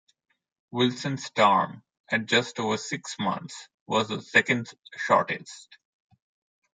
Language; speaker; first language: English; non-native, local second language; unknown